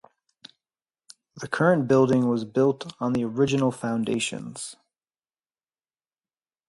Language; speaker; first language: English; native; English